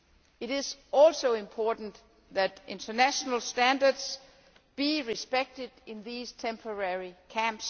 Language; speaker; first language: English; non-native, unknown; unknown